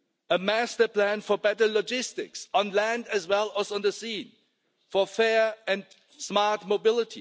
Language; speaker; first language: English; non-native, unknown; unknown